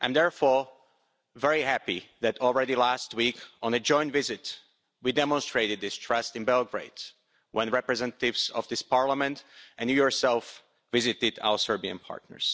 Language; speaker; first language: English; non-native, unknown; Slovak